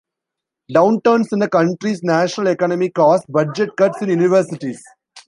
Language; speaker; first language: English; non-native, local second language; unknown